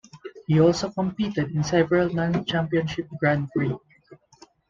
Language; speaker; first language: English; non-native, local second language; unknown